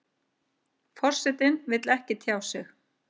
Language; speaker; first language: Icelandic; native; Icelandic